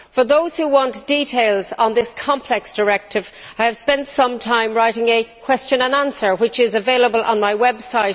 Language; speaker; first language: English; native; English